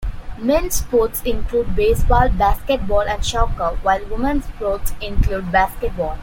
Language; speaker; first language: English; non-native, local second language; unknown